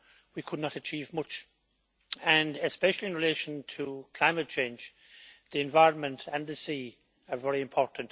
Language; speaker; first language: English; native; English